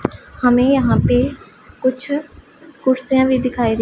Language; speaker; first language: Hindi; non-native, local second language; Punjabi